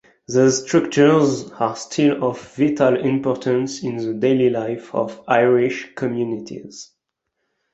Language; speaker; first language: English; non-native, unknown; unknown